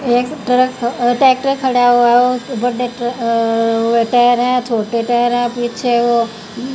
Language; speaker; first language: Hindi; native; Hindi